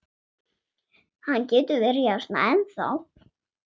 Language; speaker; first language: Icelandic; non-native, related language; Swedish